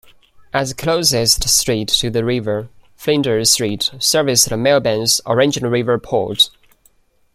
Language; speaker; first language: English; non-native, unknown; Chinese